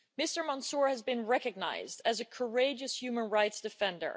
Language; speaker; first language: English; non-native, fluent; Dutch